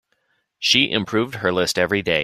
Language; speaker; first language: English; native; English